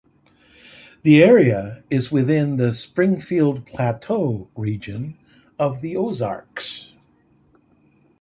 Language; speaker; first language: English; native; English